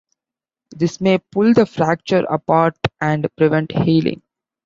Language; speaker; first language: English; non-native, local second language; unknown